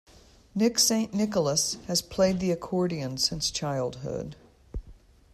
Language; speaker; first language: English; native; English